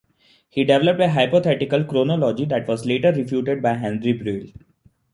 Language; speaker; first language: English; non-native, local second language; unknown